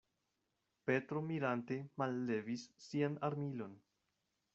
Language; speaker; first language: Esperanto; non-native, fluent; Spanish